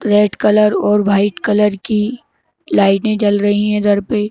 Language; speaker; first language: Hindi; native; Hindi